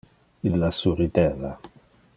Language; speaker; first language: Interlingua; non-native, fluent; Dutch